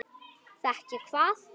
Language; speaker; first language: Icelandic; native; Icelandic